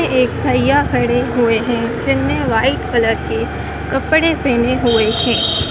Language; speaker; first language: Hindi; native; Hindi